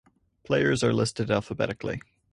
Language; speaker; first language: English; native; English